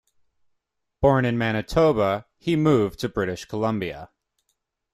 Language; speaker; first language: English; native; English